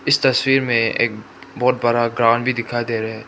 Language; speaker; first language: Hindi; non-native, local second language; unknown